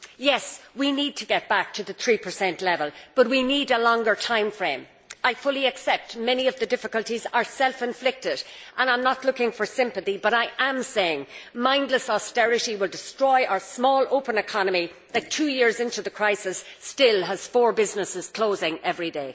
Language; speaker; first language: English; native; English